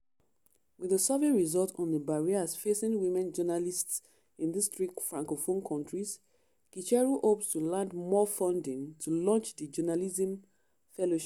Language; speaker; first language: English; non-native, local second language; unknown